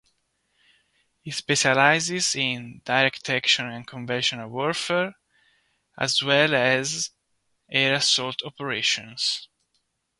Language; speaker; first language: English; non-native, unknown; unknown